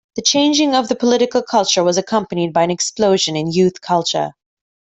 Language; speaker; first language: English; native; English